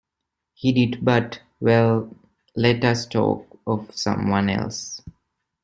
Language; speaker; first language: English; non-native, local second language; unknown